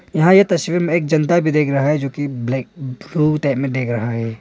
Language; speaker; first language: Hindi; non-native, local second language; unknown